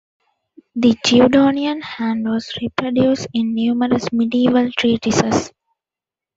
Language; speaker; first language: English; non-native, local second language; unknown